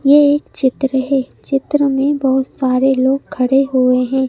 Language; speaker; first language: Hindi; native; Hindi